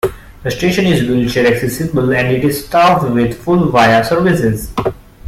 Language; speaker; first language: English; non-native, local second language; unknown